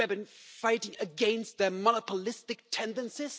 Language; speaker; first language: English; non-native, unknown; Swedish